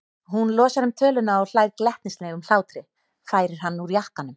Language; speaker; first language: Icelandic; native; Icelandic